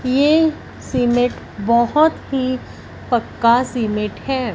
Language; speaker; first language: Hindi; non-native, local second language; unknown